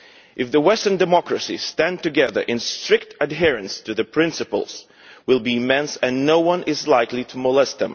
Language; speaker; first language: English; non-native, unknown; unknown